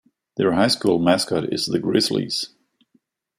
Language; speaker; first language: English; non-native, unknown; Danish